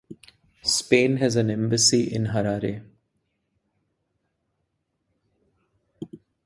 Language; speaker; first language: English; non-native, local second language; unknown